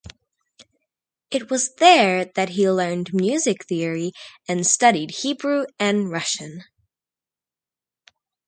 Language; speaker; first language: English; non-native, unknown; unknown